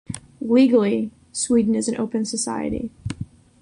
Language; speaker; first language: English; native; English